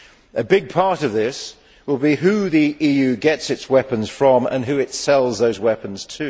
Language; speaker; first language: English; native; English